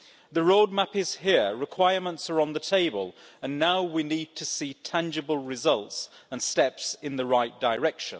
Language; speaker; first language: English; native; English